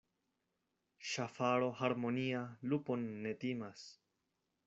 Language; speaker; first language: Esperanto; non-native, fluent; Spanish